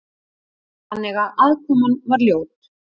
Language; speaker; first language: Icelandic; native; Icelandic